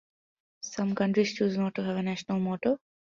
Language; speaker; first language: English; non-native, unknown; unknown